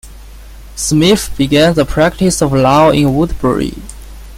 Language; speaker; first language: English; non-native, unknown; Chinese